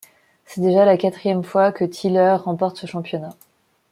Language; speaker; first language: French; non-native, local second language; Malagasy